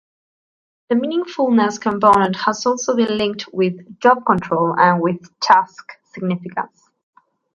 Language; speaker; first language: English; non-native, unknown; Spanish